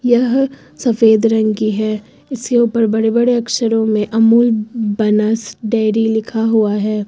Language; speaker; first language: Hindi; native; Hindi